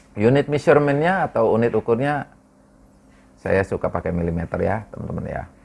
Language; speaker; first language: Indonesian; non-native, local second language; Sundanese